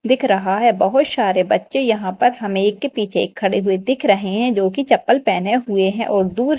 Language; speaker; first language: Hindi; native; Hindi